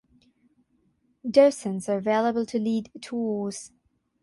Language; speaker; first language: English; non-native, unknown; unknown